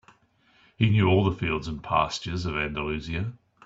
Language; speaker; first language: English; native; English